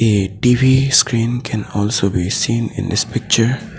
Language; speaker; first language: English; non-native, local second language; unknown